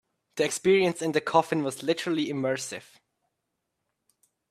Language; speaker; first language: English; native; English